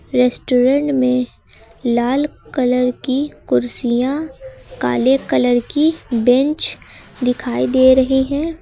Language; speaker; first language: Hindi; native; Hindi